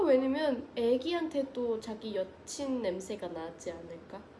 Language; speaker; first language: Korean; non-native, fluent; Thai